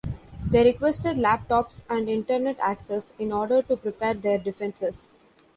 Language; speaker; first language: English; non-native, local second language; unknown